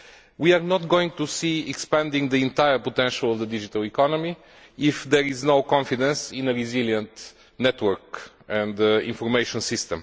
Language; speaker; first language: English; non-native, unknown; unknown